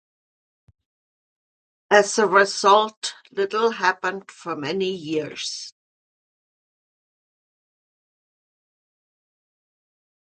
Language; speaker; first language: English; non-native, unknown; German